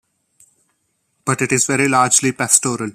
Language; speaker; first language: English; non-native, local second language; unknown